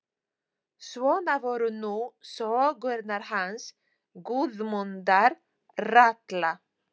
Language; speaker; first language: Icelandic; non-native, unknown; Polish